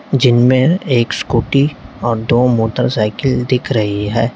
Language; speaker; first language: Hindi; native; Hindi